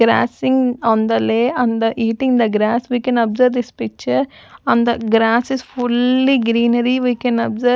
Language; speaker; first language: English; non-native, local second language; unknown